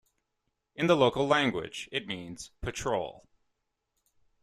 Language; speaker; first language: English; native; English